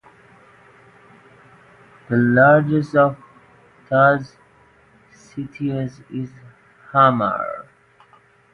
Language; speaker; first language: English; non-native, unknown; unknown